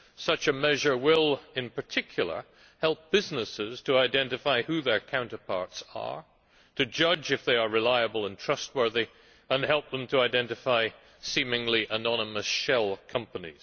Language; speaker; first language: English; native; English